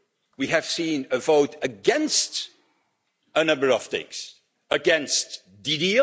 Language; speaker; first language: English; non-native, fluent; Dutch